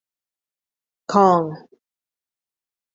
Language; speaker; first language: English; native; English